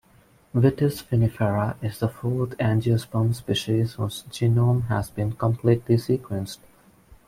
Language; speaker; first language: English; non-native, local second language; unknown